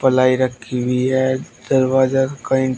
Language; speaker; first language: Hindi; native; Hindi